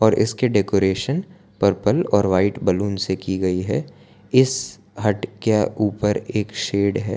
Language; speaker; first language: Hindi; non-native, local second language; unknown